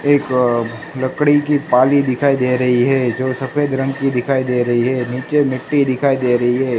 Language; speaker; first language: Hindi; non-native, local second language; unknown